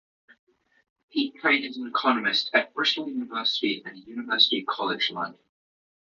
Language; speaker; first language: English; native; English